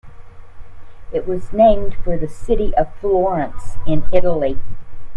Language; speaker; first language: English; native; English